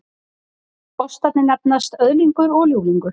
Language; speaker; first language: Icelandic; native; Icelandic